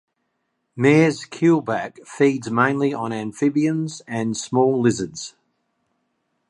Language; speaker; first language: English; native; English